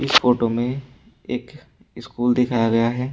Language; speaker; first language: Hindi; native; Hindi